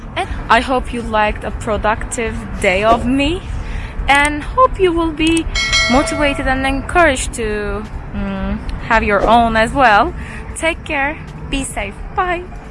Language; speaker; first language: English; non-native, fluent; Turkish